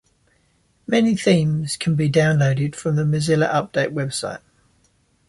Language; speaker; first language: English; native; English